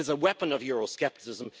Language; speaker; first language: English; native; English